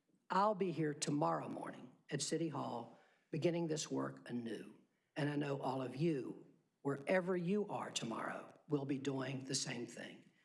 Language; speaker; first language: English; native; English